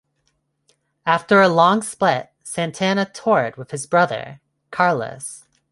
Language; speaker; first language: English; non-native, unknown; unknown